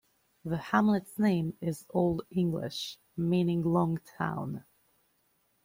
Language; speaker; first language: English; native; English